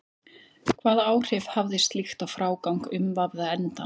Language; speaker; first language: Icelandic; native; Icelandic